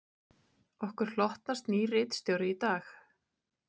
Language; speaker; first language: Icelandic; native; Icelandic